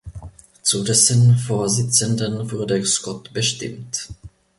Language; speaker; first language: German; non-native, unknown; Finnish